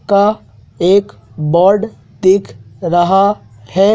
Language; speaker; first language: Hindi; native; Hindi